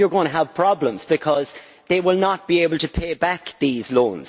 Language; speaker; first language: English; native; English